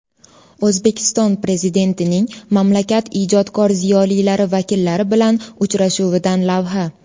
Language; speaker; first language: Uzbek; native; Uzbek